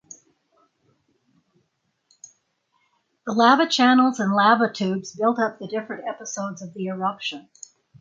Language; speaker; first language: English; native; English